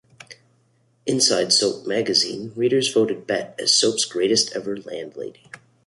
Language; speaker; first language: English; native; English